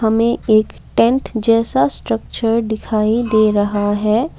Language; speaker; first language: Hindi; non-native, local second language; Assamese